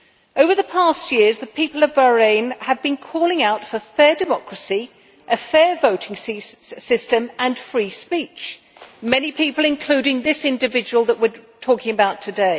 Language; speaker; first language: English; native; English